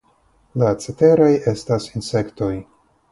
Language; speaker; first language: Esperanto; non-native, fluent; Russian